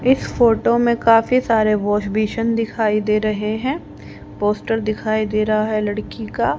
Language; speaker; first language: Hindi; native; Hindi